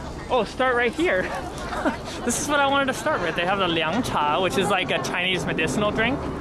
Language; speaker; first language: English; native; English